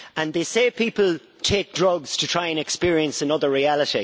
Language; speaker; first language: English; native; English